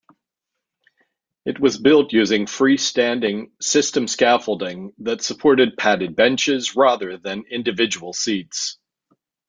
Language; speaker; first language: English; native; English